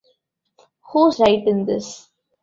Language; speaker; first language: English; non-native, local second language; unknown